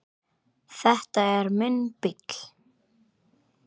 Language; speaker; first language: Icelandic; native; Icelandic